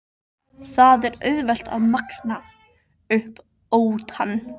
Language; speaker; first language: Icelandic; native; Icelandic